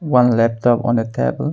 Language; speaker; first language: English; non-native, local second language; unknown